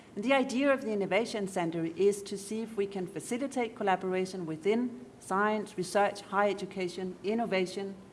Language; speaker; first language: English; non-native, fluent; Danish